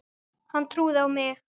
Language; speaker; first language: Icelandic; native; Icelandic